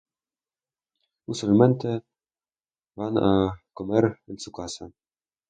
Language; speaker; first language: Spanish; non-native, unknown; Russian